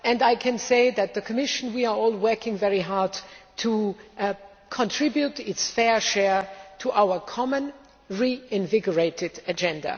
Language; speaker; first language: English; non-native, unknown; German